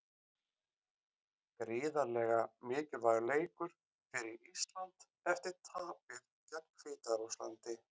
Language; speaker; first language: Icelandic; native; Icelandic